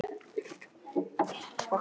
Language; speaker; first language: Icelandic; non-native, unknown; Chinese